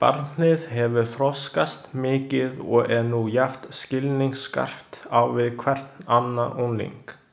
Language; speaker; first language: Icelandic; non-native, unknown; Chinese